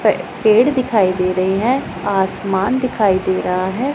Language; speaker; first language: Hindi; non-native, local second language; Punjabi